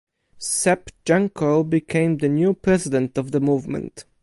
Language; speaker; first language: English; non-native, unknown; Polish